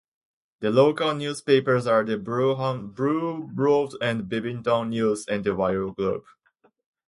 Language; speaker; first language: English; native; English